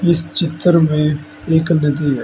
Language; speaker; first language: Hindi; native; Hindi